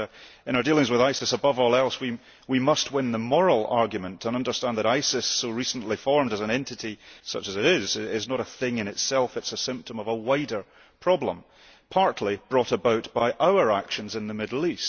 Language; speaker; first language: English; early bilingual, heritage; English